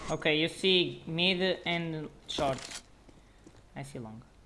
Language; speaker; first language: English; non-native, learner; Portuguese